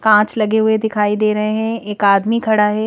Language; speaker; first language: Hindi; native; Hindi